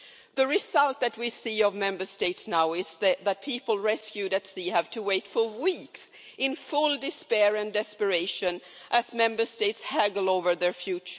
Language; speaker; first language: English; non-native, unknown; Swedish